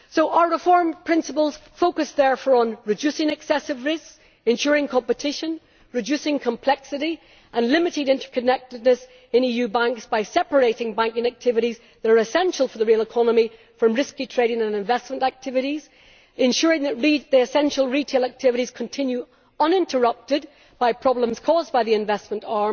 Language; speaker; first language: English; native; English